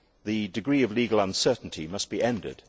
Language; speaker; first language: English; native; English